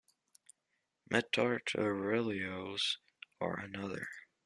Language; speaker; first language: English; native; English